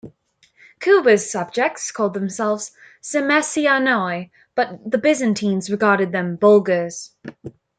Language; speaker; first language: English; native; English